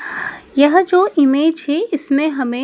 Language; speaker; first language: Hindi; native; Hindi